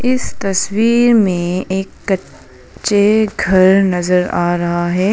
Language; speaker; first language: Hindi; non-native, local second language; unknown